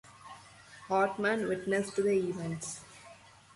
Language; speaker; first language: English; non-native, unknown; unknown